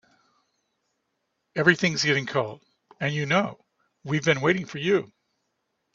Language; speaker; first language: English; native; English